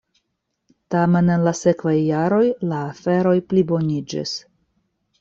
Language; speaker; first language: Esperanto; non-native, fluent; Russian